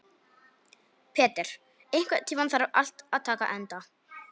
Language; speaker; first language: Icelandic; non-native, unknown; Polish